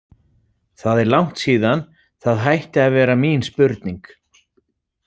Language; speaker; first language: Icelandic; native; Icelandic